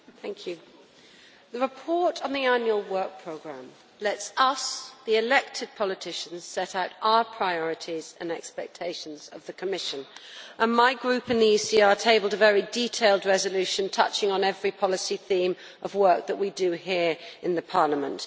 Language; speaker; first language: English; native; English